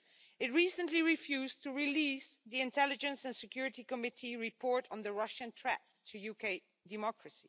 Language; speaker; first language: English; non-native, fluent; Dutch